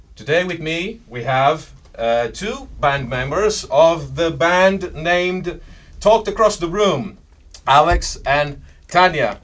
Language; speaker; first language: English; non-native, fluent; Portuguese